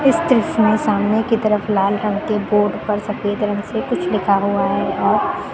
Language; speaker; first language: Hindi; native; Hindi